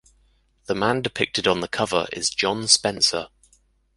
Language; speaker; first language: English; native; English